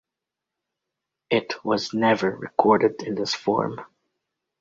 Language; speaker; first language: English; native; English